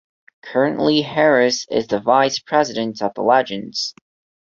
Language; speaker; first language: English; non-native, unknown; Portuguese